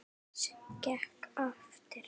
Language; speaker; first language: Icelandic; native; Icelandic